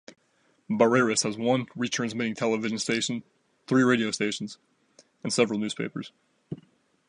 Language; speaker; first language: English; native; English